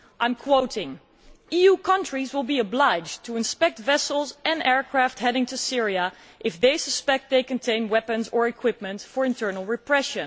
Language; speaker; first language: English; non-native, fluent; Dutch